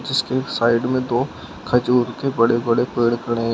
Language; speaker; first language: Hindi; native; Hindi